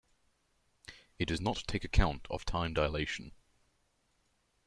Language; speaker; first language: English; native; English